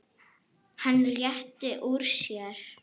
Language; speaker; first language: Icelandic; non-native, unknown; Arabic